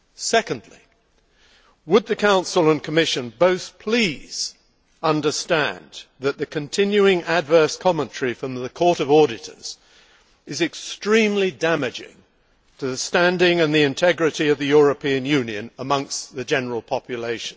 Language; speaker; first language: English; native; English